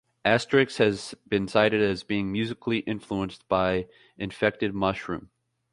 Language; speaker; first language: English; native; English